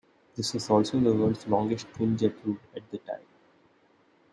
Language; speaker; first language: English; non-native, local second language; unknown